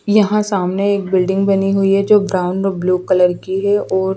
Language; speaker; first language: Hindi; native; Hindi